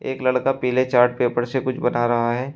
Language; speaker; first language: Hindi; native; Hindi